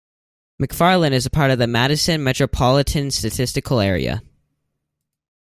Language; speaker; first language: English; native; English